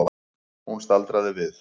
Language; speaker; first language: Icelandic; native; Icelandic